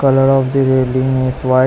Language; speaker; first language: English; non-native, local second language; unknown